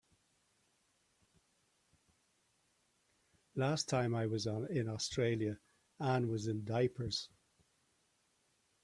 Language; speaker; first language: English; native; English